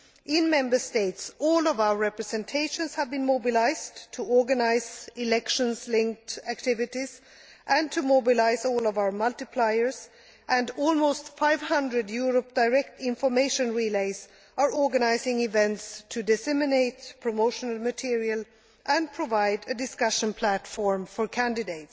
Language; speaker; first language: English; non-native, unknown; Swedish